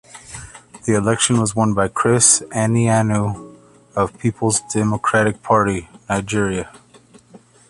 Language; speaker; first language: English; native; English